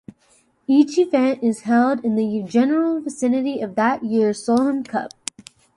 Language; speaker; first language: English; native; English